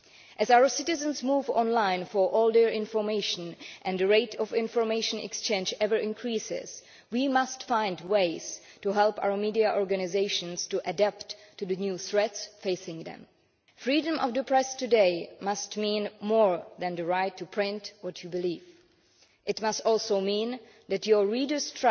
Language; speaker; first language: English; non-native, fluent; Czech